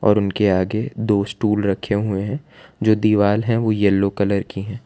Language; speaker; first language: Hindi; non-native, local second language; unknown